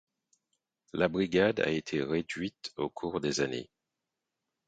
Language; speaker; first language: French; non-native, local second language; Haitian Creole